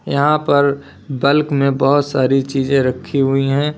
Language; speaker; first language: Hindi; native; Hindi